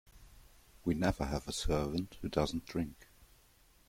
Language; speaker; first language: English; non-native, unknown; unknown